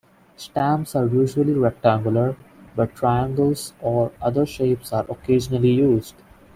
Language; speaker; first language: English; non-native, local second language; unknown